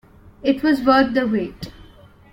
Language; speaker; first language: English; non-native, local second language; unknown